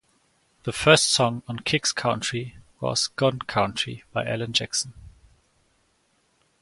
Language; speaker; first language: English; non-native, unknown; German